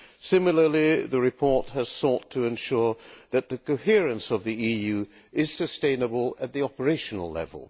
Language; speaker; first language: English; non-native, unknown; Hungarian